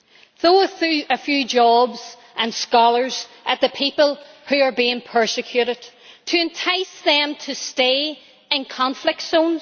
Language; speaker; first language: English; native; English